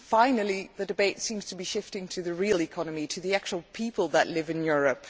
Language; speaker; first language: English; non-native, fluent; Dutch